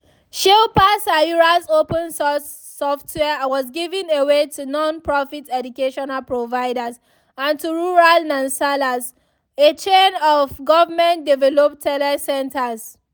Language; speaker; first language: English; non-native, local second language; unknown